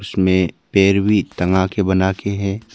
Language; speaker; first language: Hindi; non-native, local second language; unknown